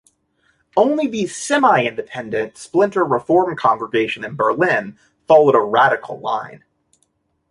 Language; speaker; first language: English; native; English